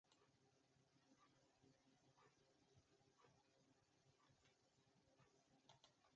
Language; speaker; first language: English; native; English